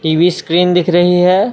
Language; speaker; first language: Hindi; non-native, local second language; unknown